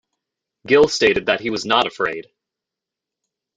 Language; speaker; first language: English; native; English